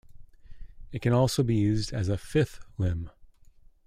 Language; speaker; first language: English; native; English